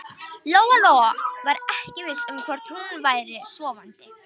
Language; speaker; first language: Icelandic; non-native, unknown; Romanian